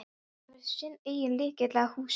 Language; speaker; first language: Icelandic; non-native, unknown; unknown